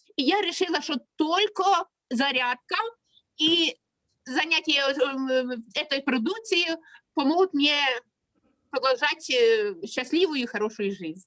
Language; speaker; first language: Russian; non-native, local second language; Ukrainian